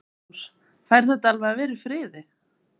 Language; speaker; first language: Icelandic; native; Icelandic